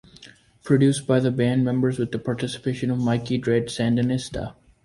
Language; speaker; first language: English; native; English